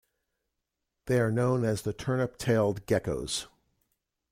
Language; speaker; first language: English; native; English